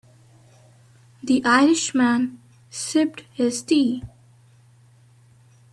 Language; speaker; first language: English; non-native, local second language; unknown